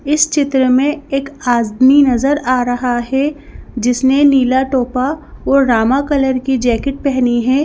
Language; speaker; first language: Hindi; native; Hindi